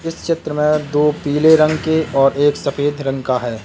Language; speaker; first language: Hindi; native; Hindi